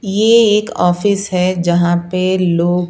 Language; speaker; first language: Hindi; non-native, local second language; Punjabi